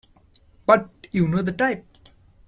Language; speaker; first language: English; non-native, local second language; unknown